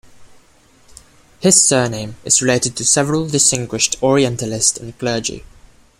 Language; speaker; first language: English; non-native, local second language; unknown